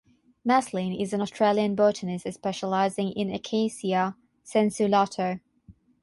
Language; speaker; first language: English; non-native, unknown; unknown